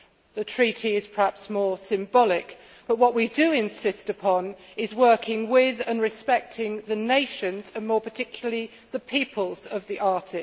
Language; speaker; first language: English; native; English